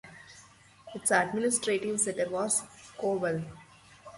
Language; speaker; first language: English; non-native, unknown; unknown